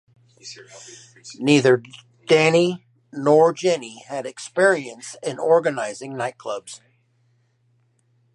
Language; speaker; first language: English; native; English